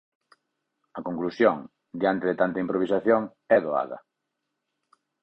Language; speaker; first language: Galician; native; Galician